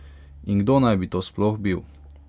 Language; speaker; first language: Slovenian; non-native, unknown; Hungarian